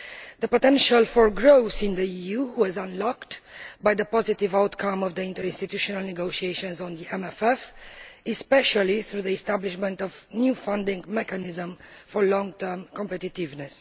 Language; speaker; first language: English; non-native, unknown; Romanian